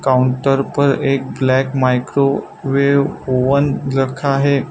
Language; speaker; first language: Hindi; non-native, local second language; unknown